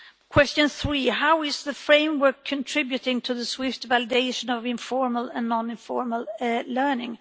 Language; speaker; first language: English; non-native, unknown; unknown